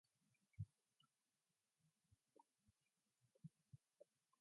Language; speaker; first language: English; non-native, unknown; Mongolian